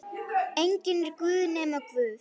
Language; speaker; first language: Icelandic; native; Icelandic